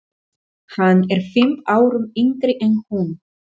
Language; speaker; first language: Icelandic; non-native, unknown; Spanish